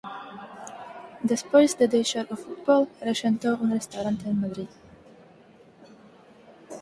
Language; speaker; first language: Galician; non-native, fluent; Spanish